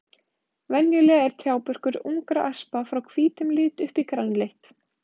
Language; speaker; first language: Icelandic; native; Icelandic